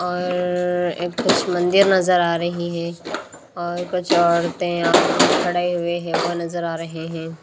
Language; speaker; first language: Hindi; native; Hindi